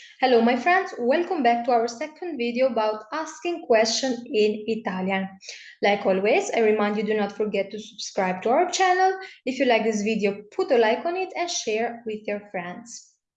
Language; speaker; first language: English; non-native, fluent; Italian